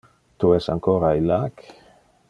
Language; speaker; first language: Interlingua; non-native, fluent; Dutch